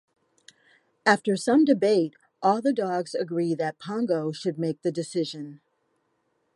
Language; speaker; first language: English; native; English